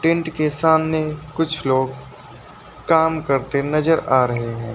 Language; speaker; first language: Hindi; native; Hindi